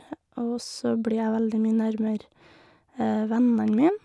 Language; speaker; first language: Norwegian; native; Norwegian